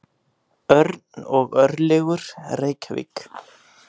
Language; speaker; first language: Icelandic; native; Icelandic